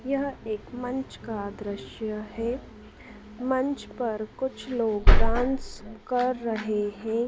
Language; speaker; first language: Hindi; native; Hindi